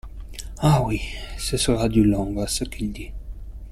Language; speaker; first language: French; non-native, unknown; Italian